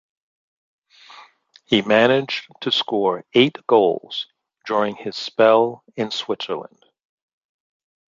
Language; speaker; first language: English; native; English